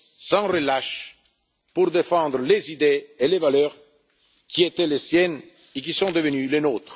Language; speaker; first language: French; non-native, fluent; Italian